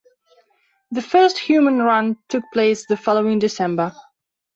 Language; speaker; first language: English; non-native, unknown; Belarusian